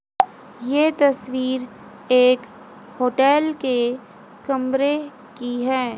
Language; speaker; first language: Hindi; native; Hindi